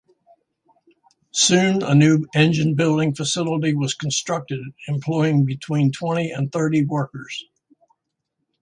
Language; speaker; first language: English; native; English